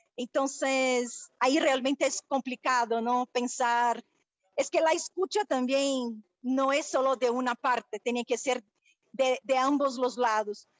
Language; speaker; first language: Spanish; non-native, related language; Portuguese